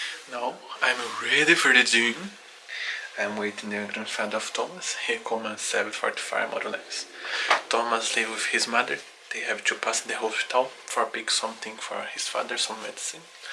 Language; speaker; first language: English; non-native, learner; Portuguese